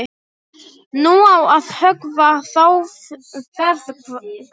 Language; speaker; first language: Icelandic; non-native, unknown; Polish